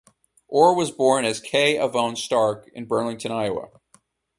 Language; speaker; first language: English; native; English